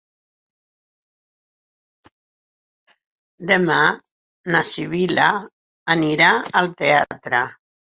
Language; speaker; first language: Catalan; non-native, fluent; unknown